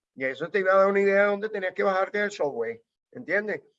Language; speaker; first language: Spanish; native; Spanish